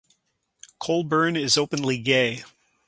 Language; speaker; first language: English; native; English